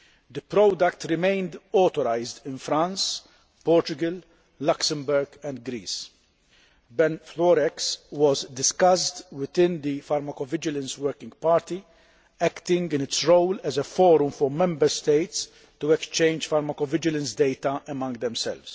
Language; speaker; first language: English; non-native, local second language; Maltese